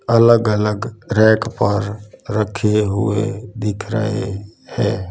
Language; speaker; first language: Hindi; non-native, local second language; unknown